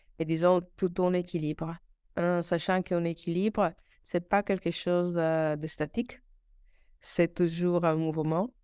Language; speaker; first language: French; non-native, fluent; Italian